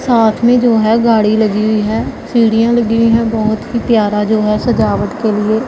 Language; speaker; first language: Hindi; non-native, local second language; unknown